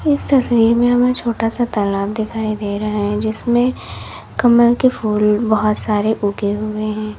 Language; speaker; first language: Hindi; native; Hindi